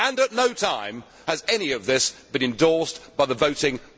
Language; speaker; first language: English; native; English